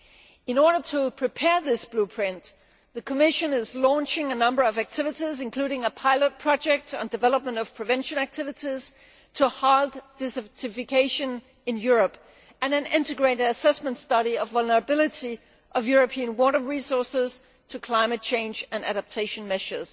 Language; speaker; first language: English; non-native, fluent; Danish